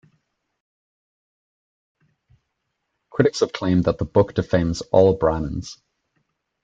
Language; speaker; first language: English; native; English